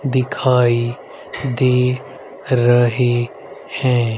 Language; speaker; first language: Hindi; native; Hindi